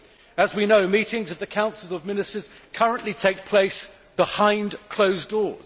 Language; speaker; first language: English; native; English